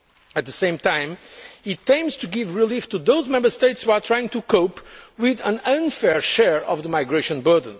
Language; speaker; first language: English; non-native, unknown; Portuguese